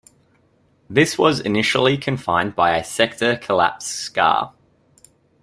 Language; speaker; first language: English; native; English